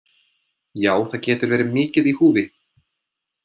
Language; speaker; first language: Icelandic; non-native, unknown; English